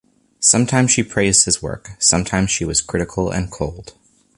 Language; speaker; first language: English; native; English